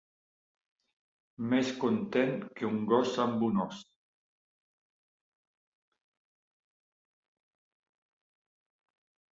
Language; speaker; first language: Catalan; non-native, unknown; Italian